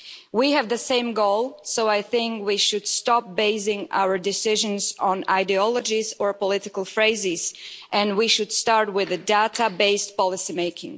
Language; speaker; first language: English; non-native, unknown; Slovak